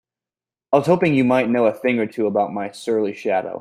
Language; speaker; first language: English; native; English